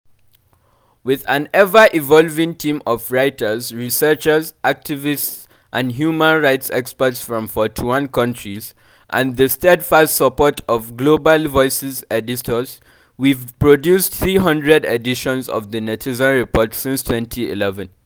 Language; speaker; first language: English; non-native, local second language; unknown